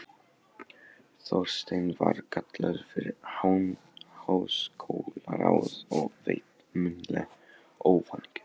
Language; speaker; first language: Icelandic; non-native, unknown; Polish